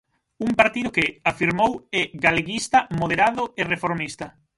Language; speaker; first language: Galician; native; Galician